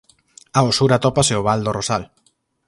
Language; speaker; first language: Galician; native; Galician